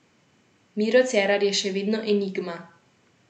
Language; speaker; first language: Slovenian; native; Slovenian